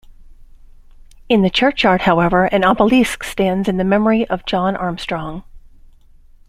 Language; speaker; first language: English; native; English